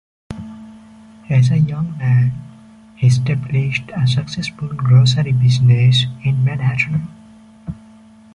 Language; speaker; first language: English; non-native, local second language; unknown